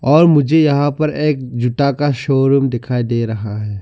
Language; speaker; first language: Hindi; non-native, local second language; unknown